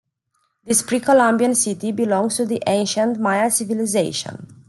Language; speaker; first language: English; non-native, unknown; Romanian